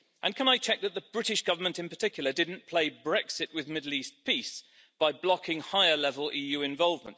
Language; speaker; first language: English; native; English